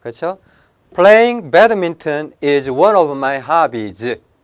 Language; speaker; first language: English; non-native, fluent; Korean